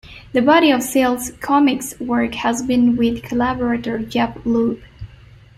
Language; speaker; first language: English; non-native, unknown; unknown